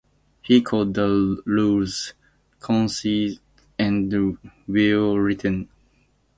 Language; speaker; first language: English; native; English